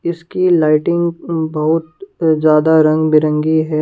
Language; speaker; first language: Hindi; non-native, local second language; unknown